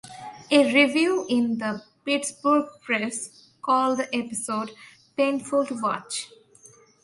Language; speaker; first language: English; non-native, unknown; Bangla